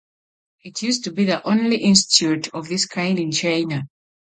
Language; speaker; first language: English; native; English